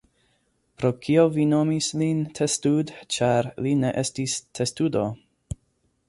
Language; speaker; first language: Esperanto; non-native, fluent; English